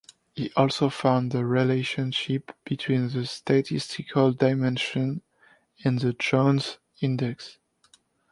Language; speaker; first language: English; non-native, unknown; French